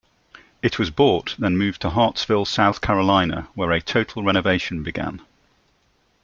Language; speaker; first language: English; native; English